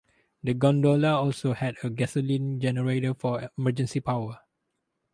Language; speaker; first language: English; non-native, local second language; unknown